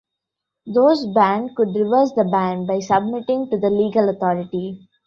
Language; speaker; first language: English; non-native, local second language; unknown